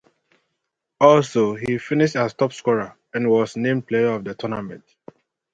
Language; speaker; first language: English; native; English